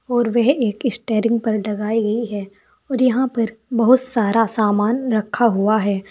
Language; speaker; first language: Hindi; native; Hindi